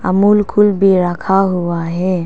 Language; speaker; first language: Hindi; non-native, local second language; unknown